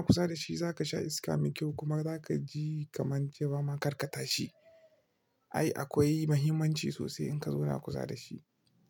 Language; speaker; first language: Hausa; non-native, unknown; Igbo